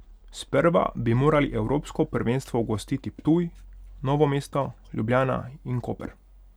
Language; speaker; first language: Slovenian; non-native, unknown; Hungarian